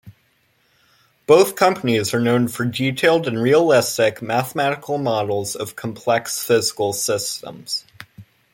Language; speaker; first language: English; native; English